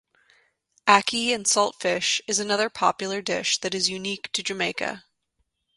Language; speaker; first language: English; native; English